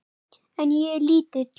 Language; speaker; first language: Icelandic; native; Icelandic